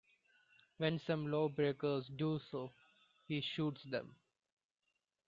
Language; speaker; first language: English; non-native, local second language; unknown